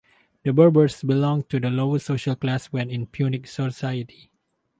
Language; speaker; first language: English; non-native, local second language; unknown